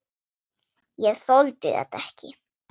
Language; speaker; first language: Icelandic; non-native, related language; Swedish